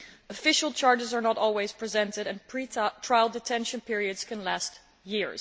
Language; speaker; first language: English; non-native, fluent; Dutch